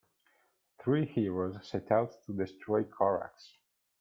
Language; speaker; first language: English; non-native, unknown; Italian